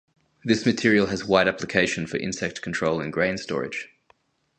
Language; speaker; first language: English; native; English